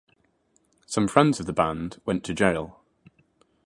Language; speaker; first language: English; native; English